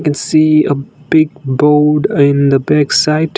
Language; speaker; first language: English; non-native, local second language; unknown